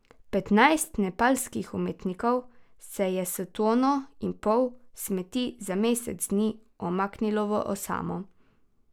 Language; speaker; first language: Slovenian; native; Slovenian